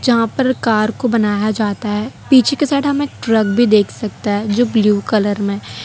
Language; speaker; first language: Hindi; non-native, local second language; Gujarati